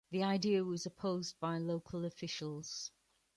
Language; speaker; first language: English; native; English